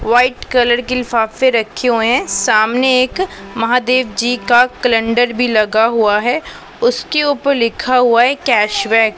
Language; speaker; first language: Hindi; non-native, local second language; Punjabi